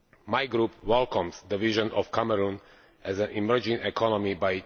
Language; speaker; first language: English; non-native, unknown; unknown